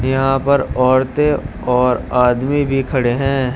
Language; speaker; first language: Hindi; native; Hindi